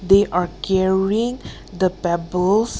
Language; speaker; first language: English; non-native, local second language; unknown